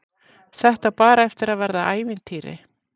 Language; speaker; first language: Icelandic; native; Icelandic